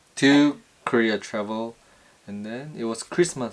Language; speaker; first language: English; non-native, learner; Korean